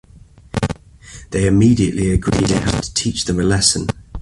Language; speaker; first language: English; native; English